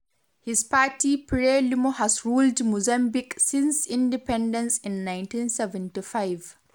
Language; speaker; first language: English; non-native, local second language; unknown